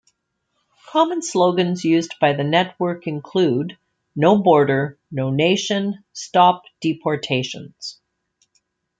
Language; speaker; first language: English; native; English